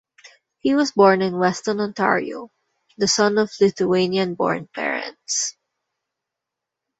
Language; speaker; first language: English; non-native, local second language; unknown